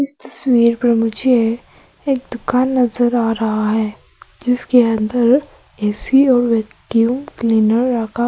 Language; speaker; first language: Hindi; early bilingual, other home language; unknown